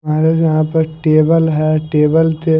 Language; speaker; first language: Hindi; non-native, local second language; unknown